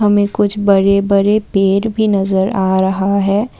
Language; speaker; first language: Hindi; non-native, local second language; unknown